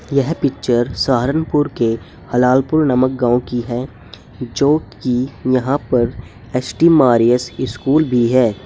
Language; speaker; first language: Hindi; native; Hindi